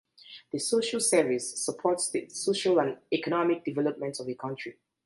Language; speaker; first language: English; native; English